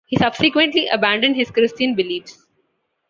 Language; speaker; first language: English; non-native, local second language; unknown